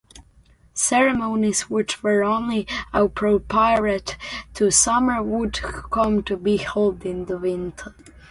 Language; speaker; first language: English; non-native, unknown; Serbian